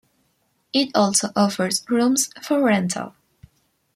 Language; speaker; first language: English; non-native, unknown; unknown